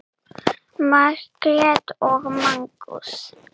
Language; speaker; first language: Icelandic; non-native, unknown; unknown